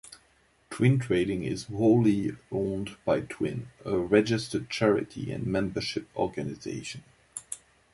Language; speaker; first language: English; non-native, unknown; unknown